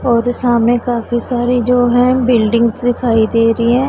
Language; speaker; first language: Hindi; non-native, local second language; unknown